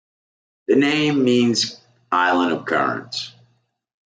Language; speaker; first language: English; native; English